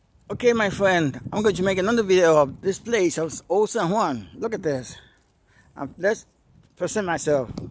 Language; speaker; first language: English; non-native, fluent; Spanish